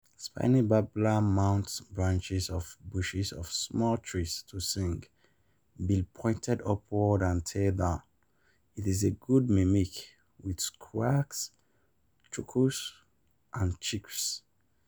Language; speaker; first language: English; non-native, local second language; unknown